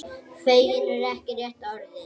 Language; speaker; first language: Icelandic; native; Icelandic